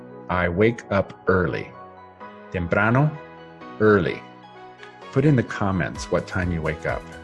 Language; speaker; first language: English; native; English